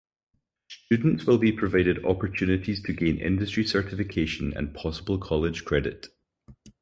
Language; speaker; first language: English; native; English